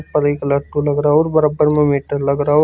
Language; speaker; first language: Hindi; native; Hindi